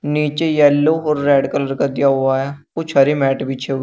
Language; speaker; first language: Hindi; native; Hindi